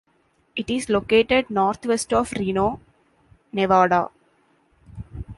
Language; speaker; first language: English; non-native, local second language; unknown